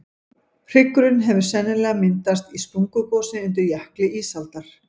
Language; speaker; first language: Icelandic; native; Icelandic